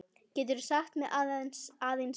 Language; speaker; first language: Icelandic; native; Icelandic